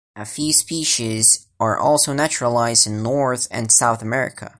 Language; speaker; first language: English; non-native, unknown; Portuguese